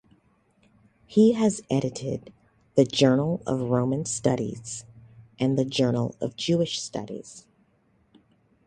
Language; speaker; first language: English; native; English